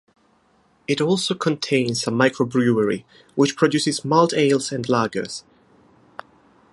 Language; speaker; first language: English; non-native, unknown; Italian